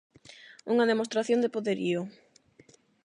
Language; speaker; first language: Galician; non-native, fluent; Spanish